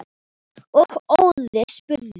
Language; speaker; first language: Icelandic; non-native, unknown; Thai